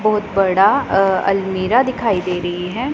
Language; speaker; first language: Hindi; non-native, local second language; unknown